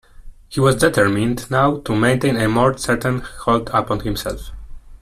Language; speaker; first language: English; non-native, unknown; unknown